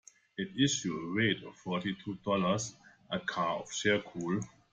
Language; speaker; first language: English; non-native, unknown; German